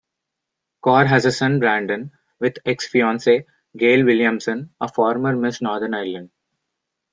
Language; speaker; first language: English; non-native, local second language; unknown